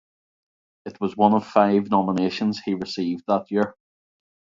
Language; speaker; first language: English; native; English